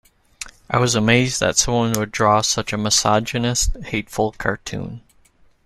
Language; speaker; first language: English; native; English